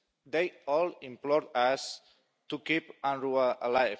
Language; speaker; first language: English; non-native, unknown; Catalan